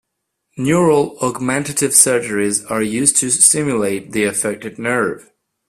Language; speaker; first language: English; non-native, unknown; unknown